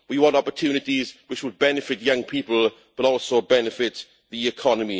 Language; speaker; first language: English; native; English